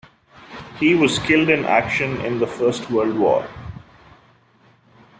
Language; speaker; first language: English; non-native, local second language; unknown